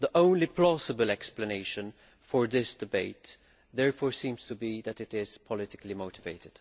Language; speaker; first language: English; non-native, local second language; Maltese